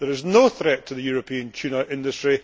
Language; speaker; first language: English; native; English